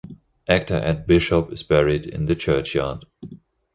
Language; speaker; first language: English; non-native, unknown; German